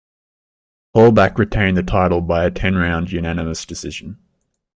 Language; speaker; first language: English; native; English